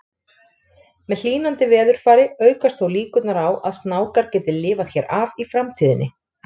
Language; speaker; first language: Icelandic; native; Icelandic